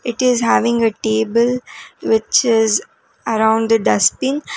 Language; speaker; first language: English; non-native, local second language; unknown